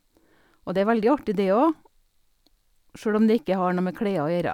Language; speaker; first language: Norwegian; native; Norwegian